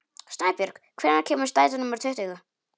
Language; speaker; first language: Icelandic; non-native, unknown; Polish